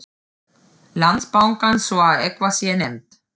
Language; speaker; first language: Icelandic; non-native, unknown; German